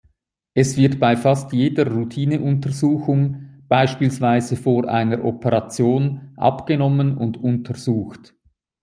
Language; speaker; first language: German; native; German